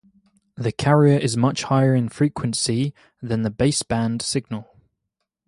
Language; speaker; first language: English; native; English